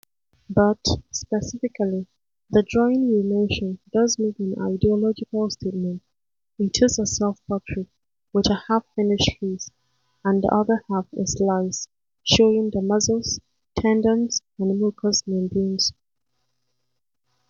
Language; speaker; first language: English; non-native, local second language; Hausa